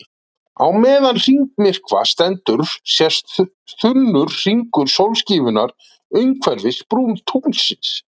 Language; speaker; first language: Icelandic; native; Icelandic